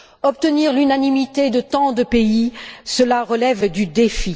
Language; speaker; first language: French; native; French